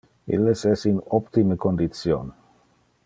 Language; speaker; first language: Interlingua; non-native, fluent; Dutch